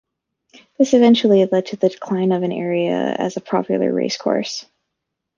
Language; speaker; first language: English; native; English